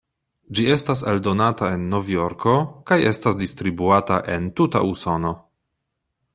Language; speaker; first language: Esperanto; non-native, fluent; Polish